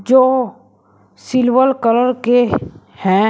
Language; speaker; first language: Hindi; native; Hindi